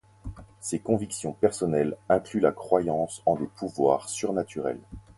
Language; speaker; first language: French; native; French